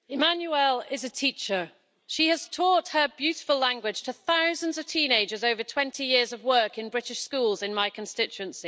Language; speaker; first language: English; native; English